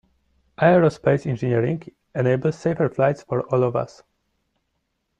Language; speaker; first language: English; non-native, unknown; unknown